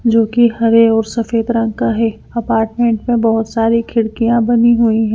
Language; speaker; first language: Hindi; non-native, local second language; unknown